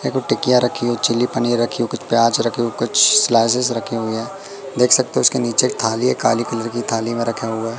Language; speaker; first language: Hindi; native; Hindi